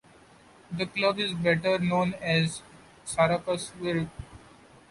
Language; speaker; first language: English; non-native, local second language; Marathi